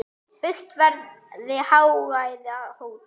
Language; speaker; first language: Icelandic; non-native, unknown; German